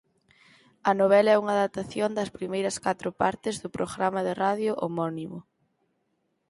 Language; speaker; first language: Galician; native; Galician